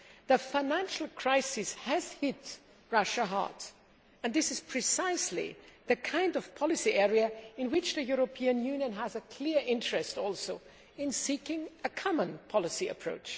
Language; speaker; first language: English; non-native, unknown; German